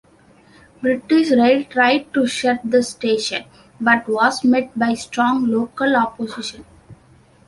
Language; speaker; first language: English; non-native, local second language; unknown